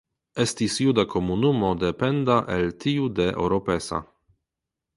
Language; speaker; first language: Esperanto; non-native, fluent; Polish